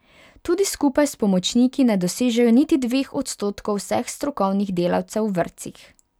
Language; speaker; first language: Slovenian; non-native, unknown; Hungarian